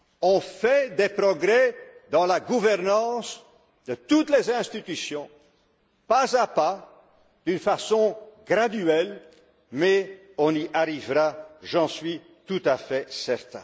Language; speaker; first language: French; non-native, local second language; Dutch